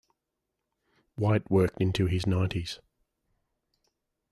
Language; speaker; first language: English; native; English